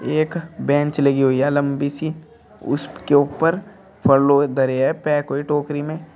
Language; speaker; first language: Hindi; native; Hindi